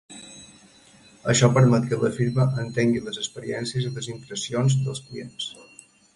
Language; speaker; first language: Catalan; native; Catalan